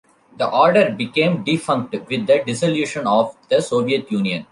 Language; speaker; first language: English; non-native, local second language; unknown